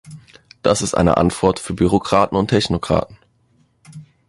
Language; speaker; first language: German; native; German